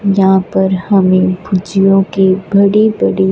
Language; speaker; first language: Hindi; non-native, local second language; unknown